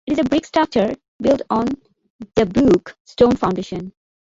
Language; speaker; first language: English; non-native, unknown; Bangla